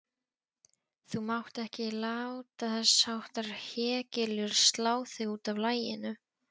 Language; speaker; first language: Icelandic; non-native, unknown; Polish